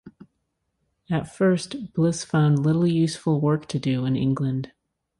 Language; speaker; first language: English; native; English